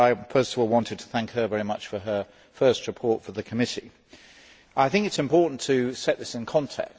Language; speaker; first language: English; native; English